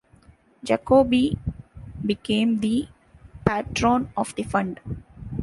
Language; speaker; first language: English; non-native, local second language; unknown